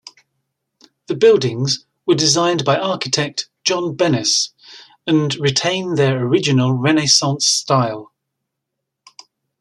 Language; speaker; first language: English; native; English